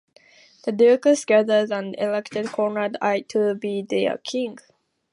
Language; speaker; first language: English; native; English